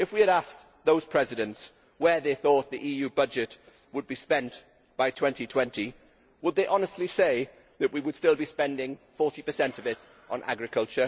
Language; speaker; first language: English; native; English